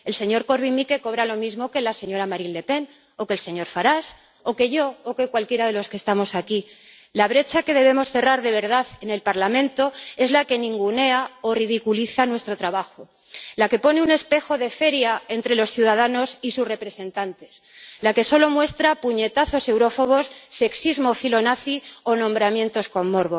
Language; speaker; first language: Spanish; native; Spanish